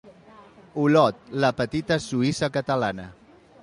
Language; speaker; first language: Catalan; non-native, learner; Spanish